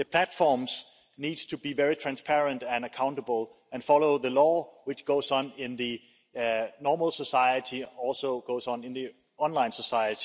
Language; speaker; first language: English; non-native, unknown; Danish